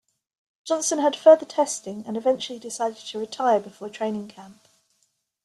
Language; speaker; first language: English; native; English